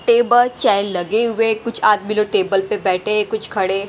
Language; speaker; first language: Hindi; non-native, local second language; Punjabi